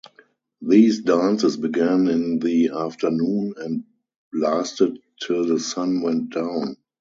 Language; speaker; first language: English; non-native, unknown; German